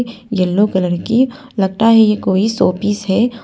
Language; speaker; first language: Hindi; non-native, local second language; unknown